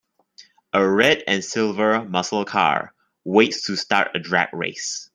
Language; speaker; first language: English; non-native, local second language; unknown